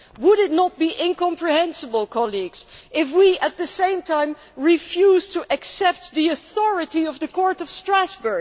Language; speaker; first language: English; non-native, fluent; Dutch